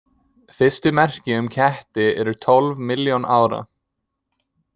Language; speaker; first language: Icelandic; non-native, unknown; English